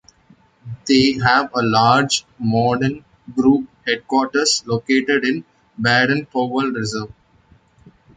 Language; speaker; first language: English; non-native, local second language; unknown